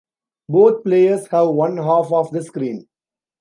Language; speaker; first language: English; non-native, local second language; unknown